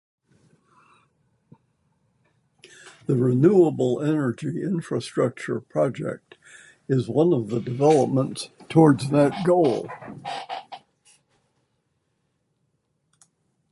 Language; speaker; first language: English; native; English